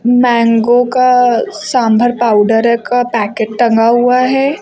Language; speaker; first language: Hindi; native; Hindi